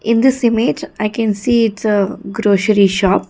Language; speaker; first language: English; non-native, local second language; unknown